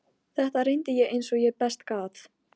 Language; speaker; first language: Icelandic; non-native, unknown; Polish